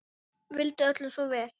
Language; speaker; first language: Icelandic; native; Icelandic